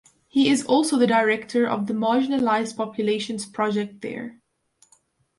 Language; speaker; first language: English; non-native, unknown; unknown